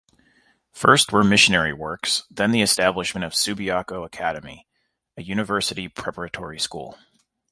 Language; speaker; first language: English; native; English